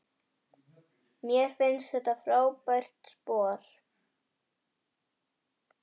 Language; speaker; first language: Icelandic; native; Icelandic